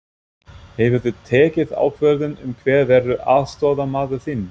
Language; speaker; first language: Icelandic; non-native, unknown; German